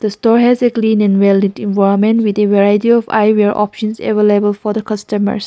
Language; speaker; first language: English; non-native, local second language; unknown